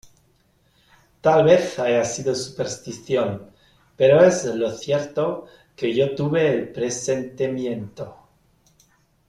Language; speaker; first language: Spanish; non-native, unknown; German